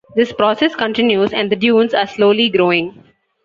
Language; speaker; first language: English; non-native, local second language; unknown